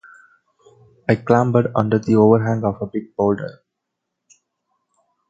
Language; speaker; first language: English; non-native, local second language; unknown